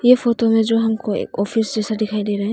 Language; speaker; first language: Hindi; non-native, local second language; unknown